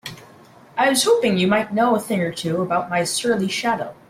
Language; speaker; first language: English; native; English